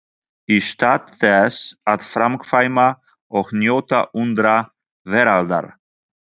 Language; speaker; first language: Icelandic; non-native, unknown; Polish